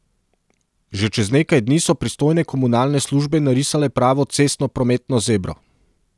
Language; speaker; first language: Slovenian; non-native, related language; Serbian